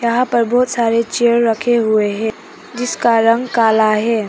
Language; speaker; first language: Hindi; non-native, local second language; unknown